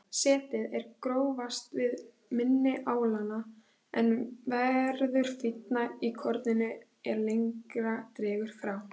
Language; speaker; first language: Icelandic; native; Icelandic